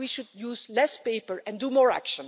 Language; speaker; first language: English; non-native, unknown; Dutch